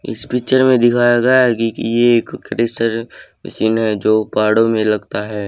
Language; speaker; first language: Hindi; native; Hindi